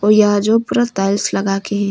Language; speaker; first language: Hindi; non-native, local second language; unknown